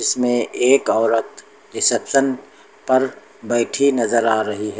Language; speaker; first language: Hindi; native; Hindi